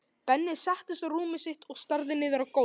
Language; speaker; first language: Icelandic; native; Icelandic